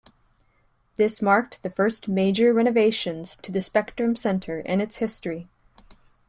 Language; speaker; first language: English; native; English